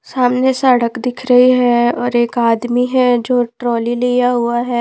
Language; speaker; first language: Hindi; non-native, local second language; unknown